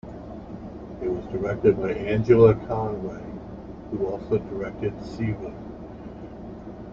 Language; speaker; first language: English; native; English